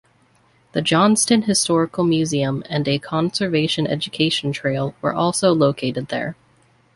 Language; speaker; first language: English; native; English